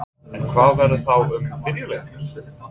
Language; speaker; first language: Icelandic; non-native, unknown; English